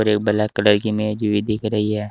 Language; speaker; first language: Hindi; native; Hindi